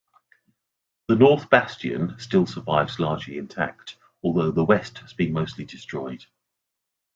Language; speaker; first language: English; native; English